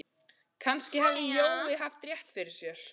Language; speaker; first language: Icelandic; native; Icelandic